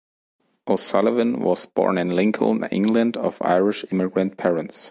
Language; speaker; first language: English; non-native, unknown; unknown